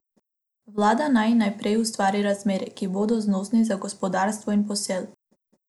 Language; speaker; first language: Slovenian; non-native, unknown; Macedonian